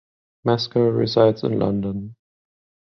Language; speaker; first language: English; non-native, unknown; German